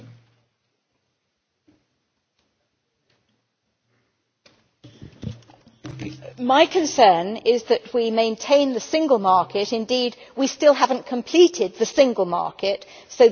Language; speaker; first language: English; native; English